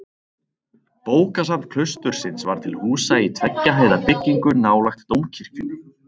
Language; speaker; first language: Icelandic; native; Icelandic